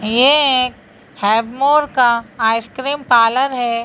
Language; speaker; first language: Hindi; native; Hindi